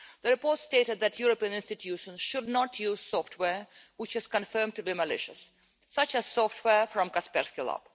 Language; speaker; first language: English; non-native, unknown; Russian